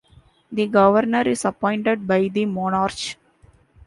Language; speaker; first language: English; non-native, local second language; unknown